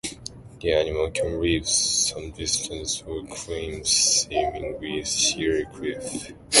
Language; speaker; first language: English; non-native, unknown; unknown